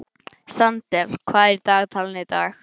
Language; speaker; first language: Icelandic; non-native, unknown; English